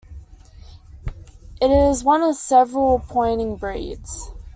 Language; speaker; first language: English; native; English